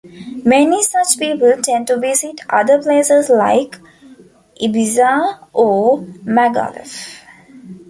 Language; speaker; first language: English; non-native, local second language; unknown